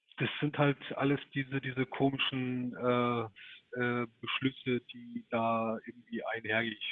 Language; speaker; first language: German; early bilingual, other home language; Turkish